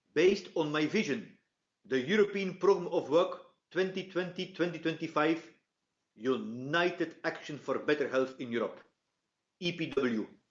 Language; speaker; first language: English; non-native, fluent; Dutch